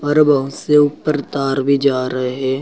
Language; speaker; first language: Hindi; native; Hindi